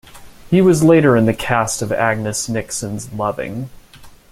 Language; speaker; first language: English; native; English